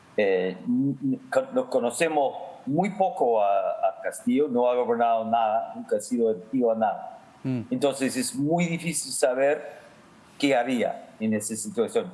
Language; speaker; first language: Spanish; non-native, fluent; English